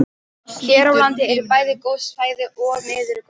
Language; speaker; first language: Icelandic; non-native, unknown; Polish